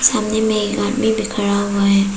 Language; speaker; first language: Hindi; non-native, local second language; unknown